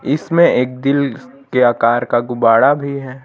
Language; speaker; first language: Hindi; native; Hindi